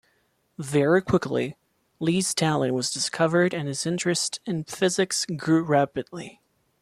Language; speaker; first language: English; non-native, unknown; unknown